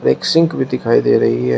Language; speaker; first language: Hindi; native; Hindi